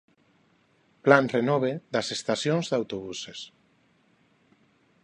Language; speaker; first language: Galician; non-native, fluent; Spanish